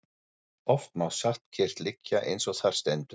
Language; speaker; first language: Icelandic; non-native, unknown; German